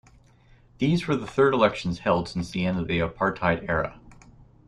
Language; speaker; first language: English; native; English